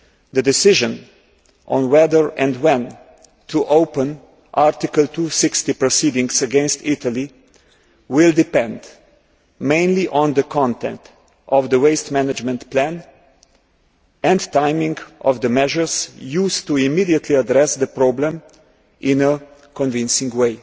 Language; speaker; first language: English; non-native, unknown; Slovenian